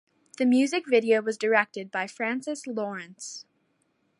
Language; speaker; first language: English; native; English